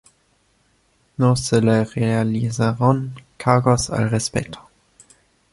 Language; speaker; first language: Spanish; non-native, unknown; German